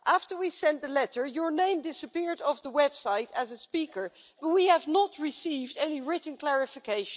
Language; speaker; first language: English; non-native, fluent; Dutch